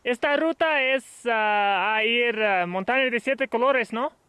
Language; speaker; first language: Spanish; non-native, learner; English